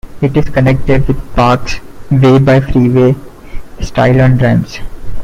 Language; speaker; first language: English; non-native, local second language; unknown